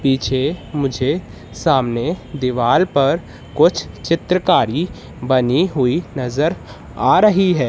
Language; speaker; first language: Hindi; native; Hindi